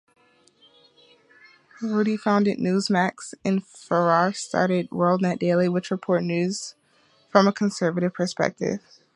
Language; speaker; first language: English; native; English